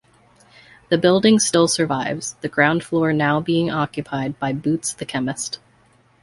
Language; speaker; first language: English; native; English